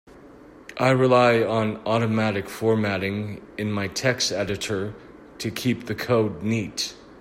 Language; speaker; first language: English; native; English